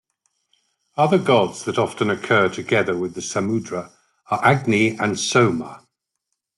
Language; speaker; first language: English; native; English